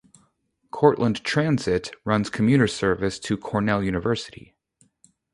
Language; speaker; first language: English; native; English